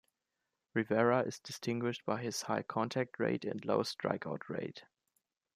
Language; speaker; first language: English; non-native, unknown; German